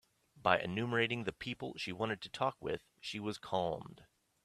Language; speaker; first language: English; native; English